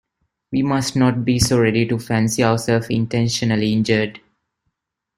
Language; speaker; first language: English; non-native, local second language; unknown